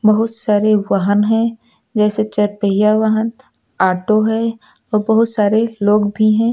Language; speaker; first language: Hindi; native; Hindi